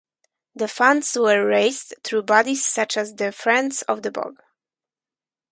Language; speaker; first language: English; non-native, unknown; Polish